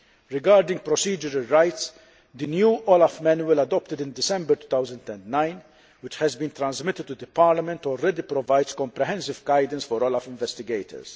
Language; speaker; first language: English; non-native, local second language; Maltese